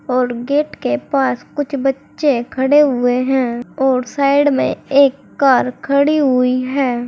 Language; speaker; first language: Hindi; native; Hindi